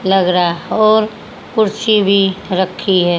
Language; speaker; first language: Hindi; native; Hindi